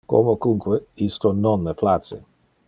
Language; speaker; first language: Interlingua; non-native, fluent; Dutch